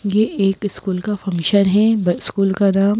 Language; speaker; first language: Hindi; native; Hindi